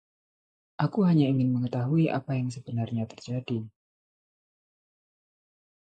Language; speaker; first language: Indonesian; non-native, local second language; Javanese